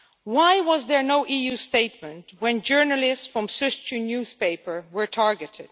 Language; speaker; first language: English; non-native, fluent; Dutch